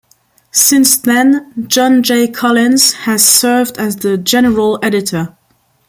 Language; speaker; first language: English; non-native, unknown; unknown